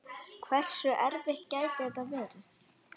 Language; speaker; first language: Icelandic; native; Icelandic